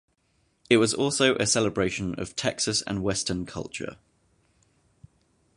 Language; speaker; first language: English; native; English